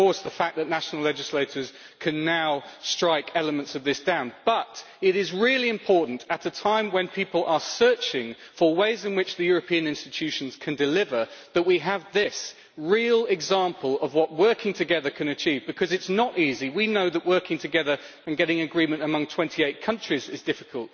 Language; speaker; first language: English; native; English